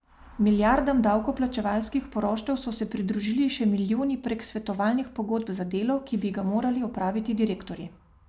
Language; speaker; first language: Slovenian; native; Slovenian